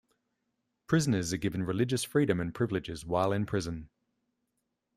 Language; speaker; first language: English; native; English